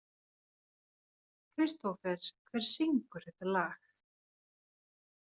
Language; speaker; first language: Icelandic; non-native, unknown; Finnish